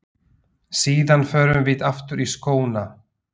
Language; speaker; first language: Icelandic; non-native, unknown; Slovak